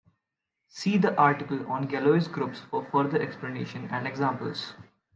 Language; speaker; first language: English; non-native, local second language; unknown